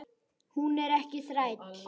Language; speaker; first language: Icelandic; native; Icelandic